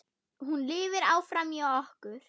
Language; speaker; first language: Icelandic; non-native, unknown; German